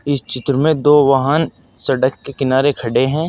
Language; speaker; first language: Hindi; native; Hindi